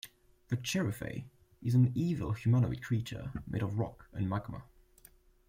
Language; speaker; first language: English; non-native, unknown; French